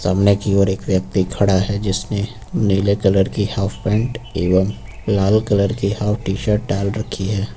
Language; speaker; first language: Hindi; native; Hindi